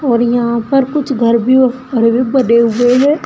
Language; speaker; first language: Hindi; native; Hindi